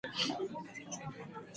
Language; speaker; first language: English; native; English